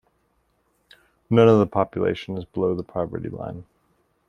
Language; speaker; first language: English; native; English